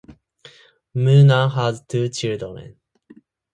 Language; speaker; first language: English; non-native, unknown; Japanese